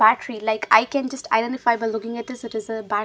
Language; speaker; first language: English; non-native, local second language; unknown